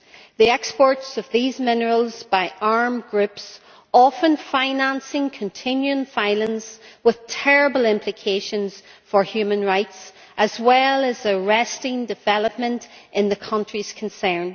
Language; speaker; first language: English; native; English